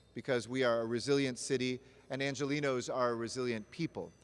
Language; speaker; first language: English; native; English